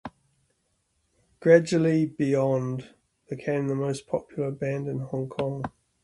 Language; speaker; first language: English; native; English